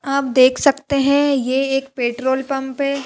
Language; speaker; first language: Hindi; native; Hindi